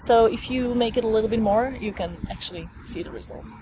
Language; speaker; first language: English; non-native, fluent; Slovak